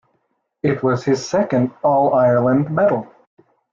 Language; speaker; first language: English; native; English